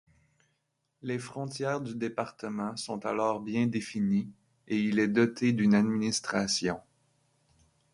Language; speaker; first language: French; native; French